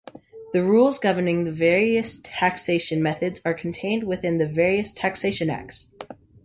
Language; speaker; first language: English; native; English